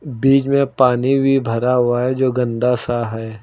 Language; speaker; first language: Hindi; native; Hindi